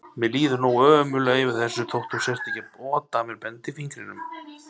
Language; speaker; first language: Icelandic; native; Icelandic